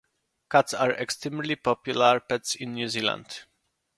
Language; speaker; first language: English; non-native, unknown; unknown